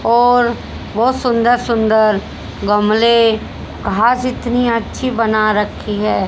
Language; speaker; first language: Hindi; native; Hindi